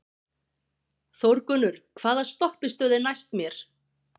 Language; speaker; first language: Icelandic; native; Icelandic